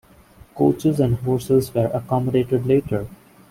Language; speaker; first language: English; non-native, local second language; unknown